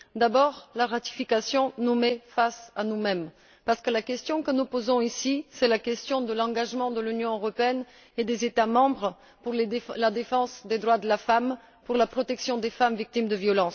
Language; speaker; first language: French; non-native, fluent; Bulgarian